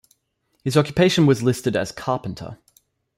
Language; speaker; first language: English; native; English